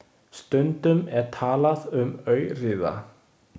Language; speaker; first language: Icelandic; non-native, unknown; Chinese